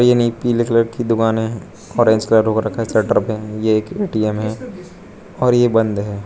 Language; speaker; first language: Hindi; non-native, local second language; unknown